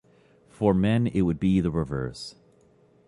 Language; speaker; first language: English; native; English